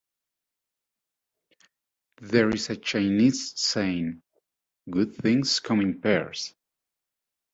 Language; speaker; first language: English; native; English